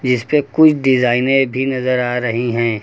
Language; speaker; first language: Hindi; native; Hindi